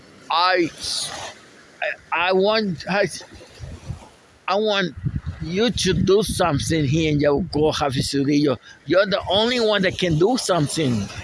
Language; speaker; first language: English; non-native, fluent; Spanish